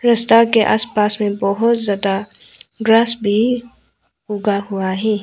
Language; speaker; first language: Hindi; non-native, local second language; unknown